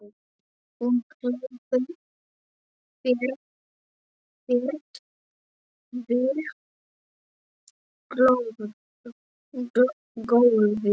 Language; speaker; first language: Icelandic; non-native, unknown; Polish